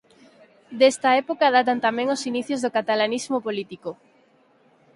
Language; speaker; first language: Galician; native; Galician